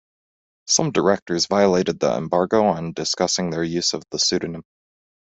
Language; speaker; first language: English; native; English